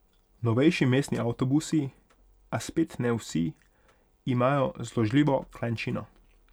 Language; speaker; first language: Slovenian; non-native, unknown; Hungarian